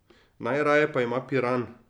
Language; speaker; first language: Slovenian; native; Slovenian